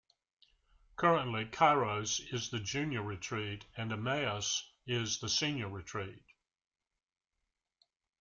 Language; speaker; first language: English; native; English